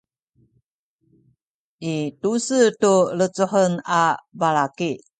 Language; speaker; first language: Sakizaya; native; Sakizaya